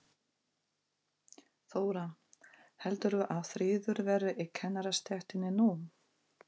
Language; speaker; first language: Icelandic; non-native, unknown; Russian